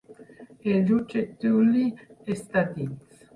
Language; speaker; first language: Catalan; non-native, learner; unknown